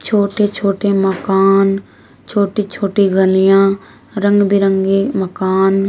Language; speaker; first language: Hindi; native; Hindi